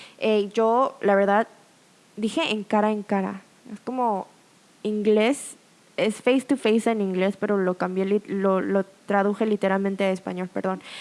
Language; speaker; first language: Spanish; early bilingual, other home language; Korean